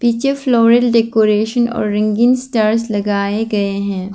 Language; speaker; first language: Hindi; non-native, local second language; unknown